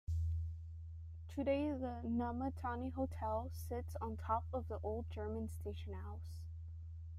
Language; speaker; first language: English; native; English